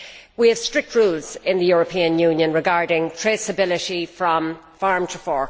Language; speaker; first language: English; native; English